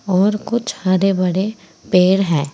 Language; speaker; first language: Hindi; native; Hindi